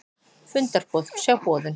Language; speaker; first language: Icelandic; native; Icelandic